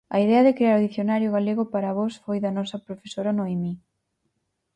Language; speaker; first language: Galician; native; Galician